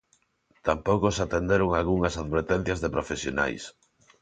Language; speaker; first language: Galician; non-native, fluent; Spanish